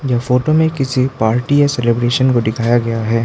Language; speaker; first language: Hindi; non-native, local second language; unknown